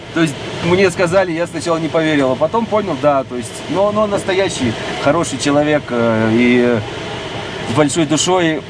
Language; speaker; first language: Russian; native; Russian